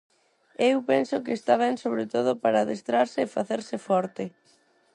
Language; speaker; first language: Galician; non-native, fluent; Spanish